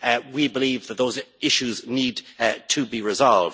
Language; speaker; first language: English; native; English